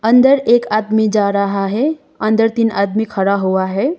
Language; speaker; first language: Hindi; non-native, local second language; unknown